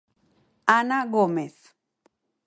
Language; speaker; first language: Galician; native; Galician